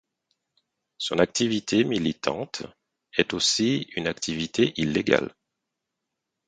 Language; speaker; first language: French; non-native, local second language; Haitian Creole